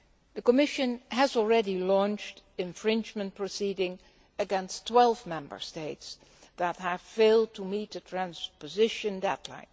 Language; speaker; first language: English; non-native, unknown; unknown